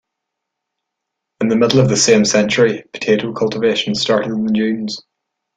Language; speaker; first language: English; native; English